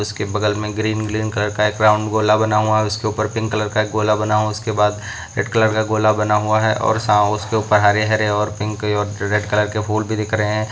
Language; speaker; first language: Hindi; native; Hindi